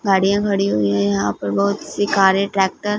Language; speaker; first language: Hindi; non-native, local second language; Punjabi